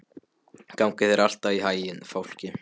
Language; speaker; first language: Icelandic; non-native, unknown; Polish